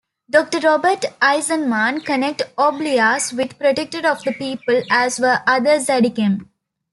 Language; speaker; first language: English; non-native, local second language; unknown